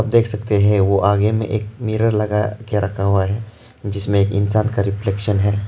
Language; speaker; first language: Hindi; early bilingual, other home language; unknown